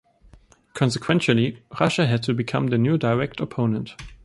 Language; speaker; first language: English; non-native, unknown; German